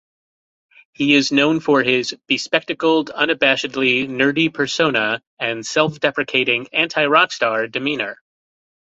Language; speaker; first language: English; native; English